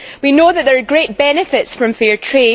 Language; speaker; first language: English; native; English